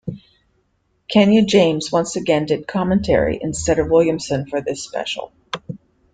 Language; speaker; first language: English; native; English